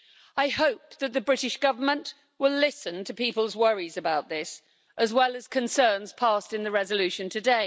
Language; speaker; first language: English; native; English